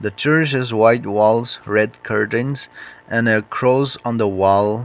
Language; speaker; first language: English; non-native, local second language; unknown